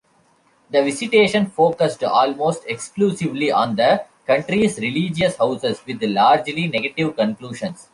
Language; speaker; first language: English; non-native, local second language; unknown